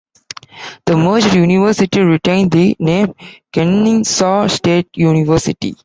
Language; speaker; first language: English; non-native, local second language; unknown